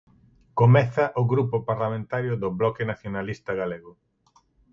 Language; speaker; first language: Galician; native; Galician